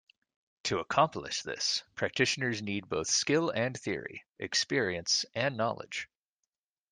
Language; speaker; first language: English; native; English